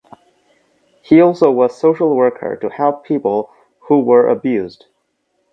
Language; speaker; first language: English; non-native, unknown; Bangla